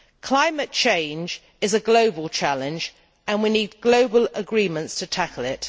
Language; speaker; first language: English; native; English